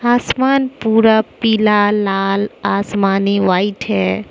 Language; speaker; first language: Hindi; non-native, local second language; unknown